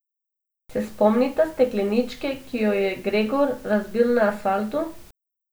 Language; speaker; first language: Slovenian; non-native, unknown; Macedonian